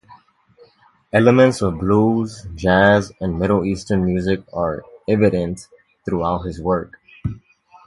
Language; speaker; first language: English; native; English